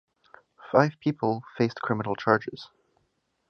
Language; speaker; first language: English; native; English